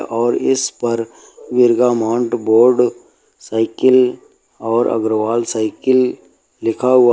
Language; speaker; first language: Hindi; native; Hindi